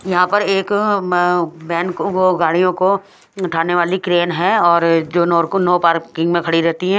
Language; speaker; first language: Hindi; native; Hindi